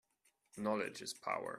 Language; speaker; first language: English; non-native, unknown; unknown